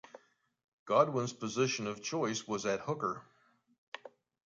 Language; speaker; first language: English; native; English